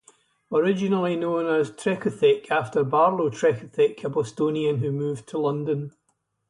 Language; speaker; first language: English; native; English